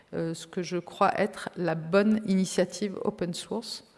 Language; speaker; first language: French; native; French